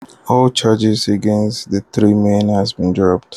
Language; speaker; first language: English; non-native, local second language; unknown